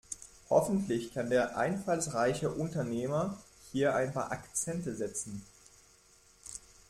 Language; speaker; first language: German; non-native, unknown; French